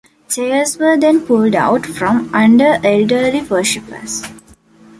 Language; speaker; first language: English; non-native, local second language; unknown